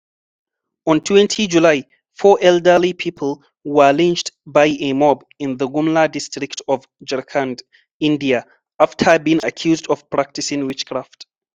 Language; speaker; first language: English; non-native, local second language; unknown